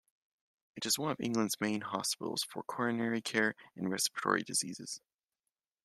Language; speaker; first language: English; native; English